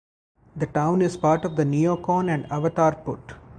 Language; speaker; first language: English; non-native, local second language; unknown